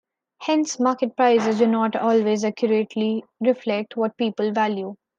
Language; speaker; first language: English; non-native, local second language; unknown